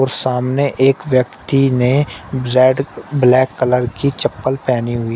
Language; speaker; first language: Hindi; native; Hindi